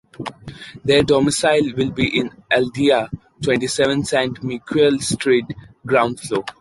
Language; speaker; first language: English; non-native, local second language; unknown